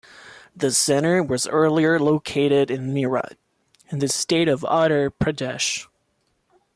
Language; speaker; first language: English; non-native, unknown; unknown